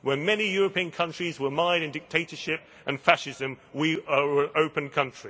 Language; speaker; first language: English; native; English